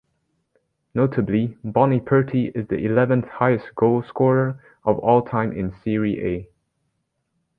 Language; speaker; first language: English; native; English